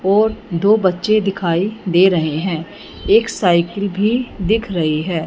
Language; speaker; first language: Hindi; non-native, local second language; Punjabi